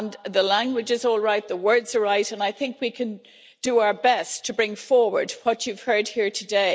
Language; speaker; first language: English; native; English